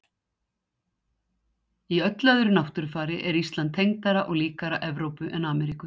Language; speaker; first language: Icelandic; native; Icelandic